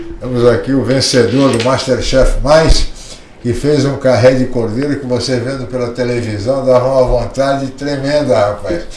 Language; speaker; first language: Portuguese; native; Portuguese